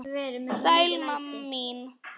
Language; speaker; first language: Icelandic; non-native, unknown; Polish